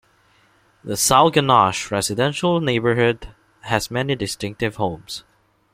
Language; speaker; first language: English; non-native, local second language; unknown